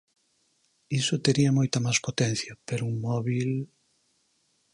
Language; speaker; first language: Galician; native; Galician